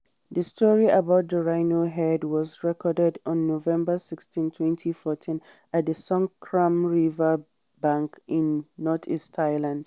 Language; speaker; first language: English; non-native, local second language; Hausa